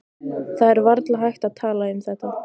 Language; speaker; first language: Icelandic; native; Icelandic